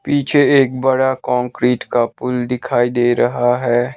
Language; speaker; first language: Hindi; non-native, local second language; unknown